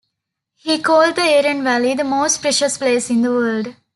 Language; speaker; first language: English; non-native, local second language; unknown